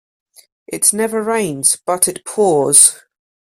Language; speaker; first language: English; native; English